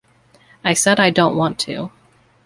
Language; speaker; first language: English; native; English